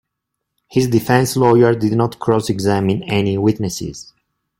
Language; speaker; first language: English; non-native, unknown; Italian